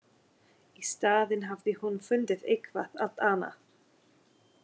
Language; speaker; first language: Icelandic; non-native, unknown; English